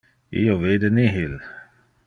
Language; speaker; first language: Interlingua; non-native, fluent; Dutch